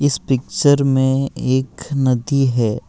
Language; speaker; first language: Hindi; non-native, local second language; Assamese